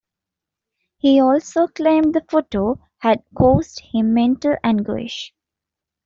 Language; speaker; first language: English; non-native, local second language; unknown